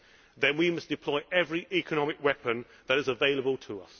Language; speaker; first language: English; native; English